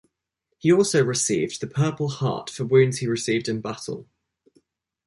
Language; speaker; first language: English; native; English